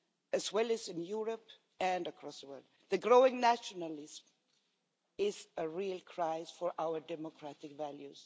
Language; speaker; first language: English; non-native, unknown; Swedish